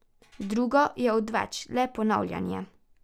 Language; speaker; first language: Slovenian; native; Slovenian